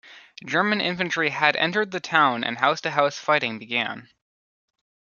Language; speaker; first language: English; native; English